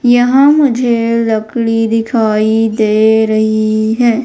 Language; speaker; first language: Hindi; native; Hindi